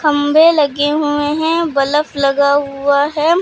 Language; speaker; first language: Hindi; native; Hindi